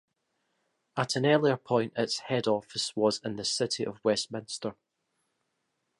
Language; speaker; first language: English; native; English